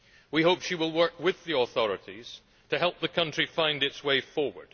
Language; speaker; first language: English; native; English